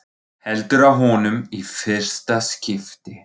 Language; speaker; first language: Icelandic; non-native, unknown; German